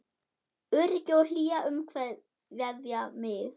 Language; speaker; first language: Icelandic; non-native, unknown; German